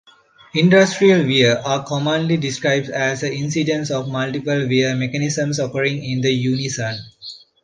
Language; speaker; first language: English; non-native, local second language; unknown